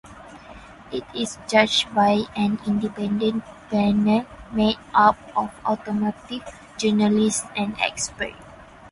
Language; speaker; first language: English; non-native, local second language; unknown